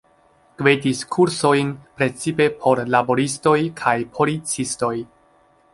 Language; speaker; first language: Esperanto; non-native, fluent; Chinese